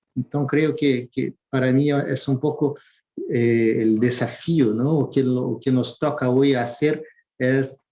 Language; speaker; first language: Spanish; non-native, related language; Portuguese